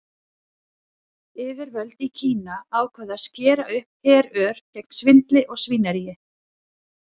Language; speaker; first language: Icelandic; native; Icelandic